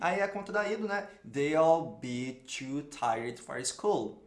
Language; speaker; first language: English; non-native, fluent; Portuguese